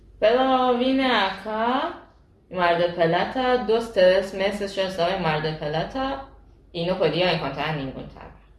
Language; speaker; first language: Spanish; non-native, learner; Persian